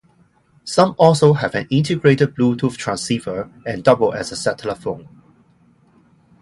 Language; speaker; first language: English; non-native, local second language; Cantonese